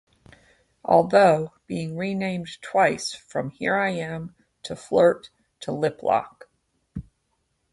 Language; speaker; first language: English; native; English